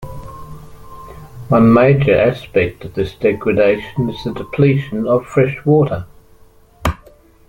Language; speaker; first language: English; native; English